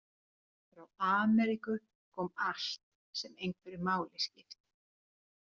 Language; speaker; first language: Icelandic; non-native, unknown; Finnish